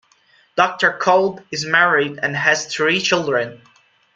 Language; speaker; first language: English; non-native, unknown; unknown